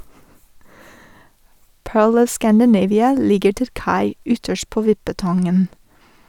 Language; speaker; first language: Norwegian; non-native, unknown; English